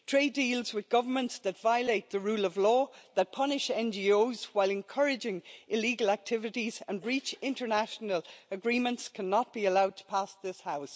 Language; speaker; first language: English; native; English